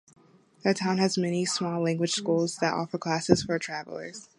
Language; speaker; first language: English; native; English